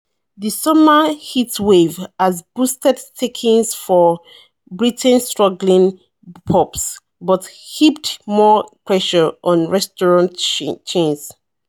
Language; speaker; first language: English; non-native, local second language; Yoruba